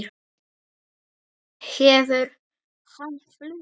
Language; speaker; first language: Icelandic; non-native, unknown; Polish